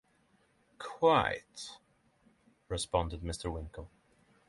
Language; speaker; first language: English; non-native, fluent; Norwegian